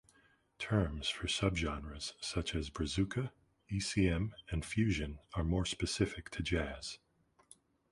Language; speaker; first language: English; native; English